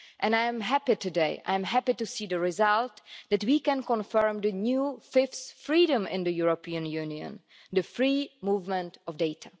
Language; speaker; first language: English; non-native, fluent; Czech